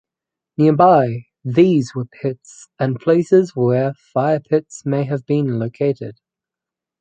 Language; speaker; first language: English; native; English